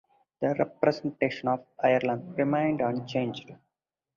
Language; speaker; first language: English; non-native, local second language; Tamil